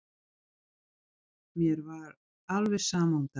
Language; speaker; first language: Icelandic; non-native, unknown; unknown